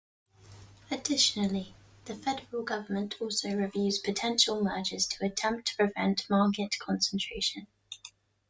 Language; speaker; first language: English; non-native, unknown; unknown